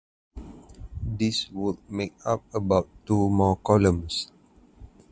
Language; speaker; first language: English; non-native, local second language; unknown